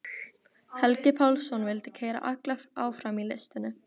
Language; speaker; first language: Icelandic; native; Icelandic